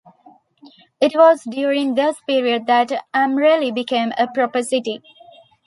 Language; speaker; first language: English; non-native, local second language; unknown